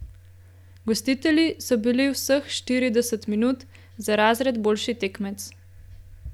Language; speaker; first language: Slovenian; native; Slovenian